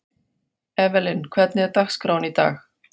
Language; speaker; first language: Icelandic; non-native, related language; Faroese